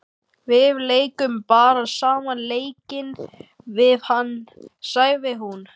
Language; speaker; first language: Icelandic; native; Icelandic